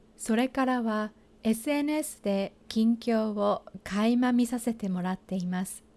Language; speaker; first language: Japanese; native; Japanese